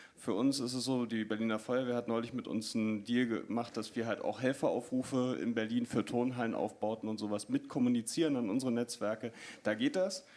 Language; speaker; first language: German; native; German